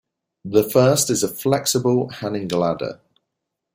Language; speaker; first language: English; native; English